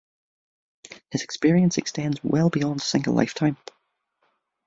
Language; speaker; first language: English; native; English